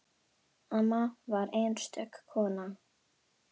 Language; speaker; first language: Icelandic; non-native, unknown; Indonesian